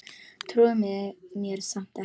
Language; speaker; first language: Icelandic; non-native, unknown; Polish